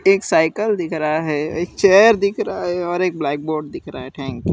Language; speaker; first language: Hindi; non-native, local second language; Gujarati